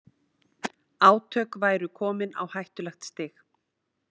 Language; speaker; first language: Icelandic; native; Icelandic